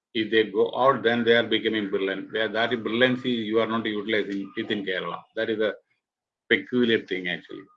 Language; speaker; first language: English; non-native, local second language; Malayalam